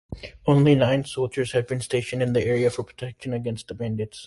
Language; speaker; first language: English; native; English